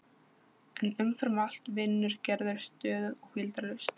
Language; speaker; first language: Icelandic; non-native, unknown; Polish